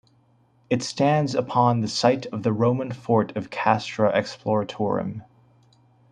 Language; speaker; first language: English; native; English